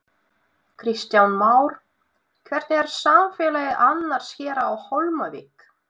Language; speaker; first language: Icelandic; non-native, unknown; Russian